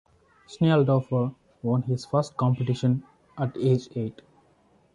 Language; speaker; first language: English; non-native, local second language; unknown